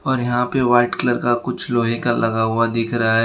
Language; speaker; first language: Hindi; non-native, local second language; Gujarati